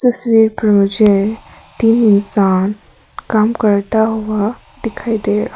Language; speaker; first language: Hindi; early bilingual, other home language; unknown